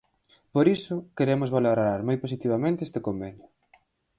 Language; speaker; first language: Galician; native; Galician